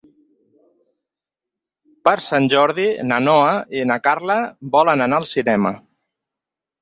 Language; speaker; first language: Catalan; native; Catalan